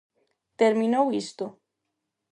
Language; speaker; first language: Galician; non-native, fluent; Spanish